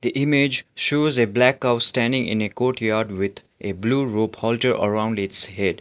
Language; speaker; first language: English; non-native, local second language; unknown